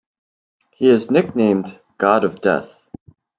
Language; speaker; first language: English; native; English